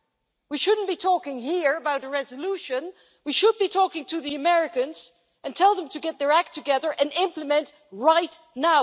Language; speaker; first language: English; non-native, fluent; Dutch